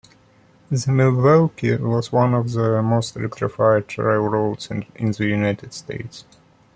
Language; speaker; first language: English; non-native, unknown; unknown